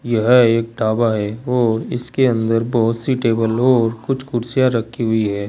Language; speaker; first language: Hindi; native; Hindi